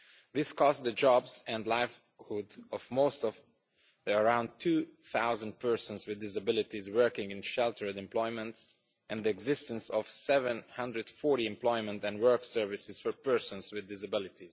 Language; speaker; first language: English; non-native, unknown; Romanian